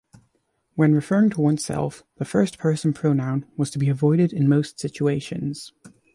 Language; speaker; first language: English; native; English